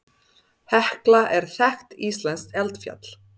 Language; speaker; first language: Icelandic; non-native, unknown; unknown